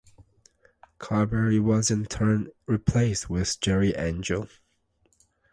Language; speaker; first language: English; native; English